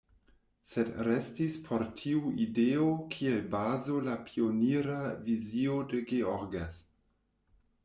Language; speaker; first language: Esperanto; non-native, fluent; German